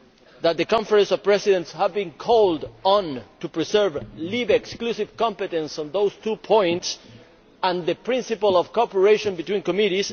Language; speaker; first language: English; non-native, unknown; Spanish